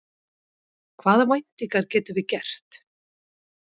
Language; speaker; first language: Icelandic; native; Icelandic